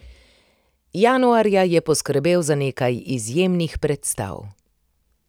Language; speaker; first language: Slovenian; native; Slovenian